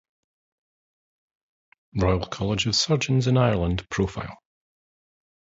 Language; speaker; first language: English; native; English